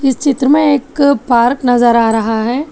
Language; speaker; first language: Hindi; non-native, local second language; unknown